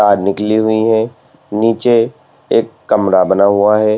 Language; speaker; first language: Hindi; native; Hindi